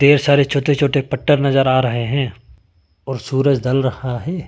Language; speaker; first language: Hindi; non-native, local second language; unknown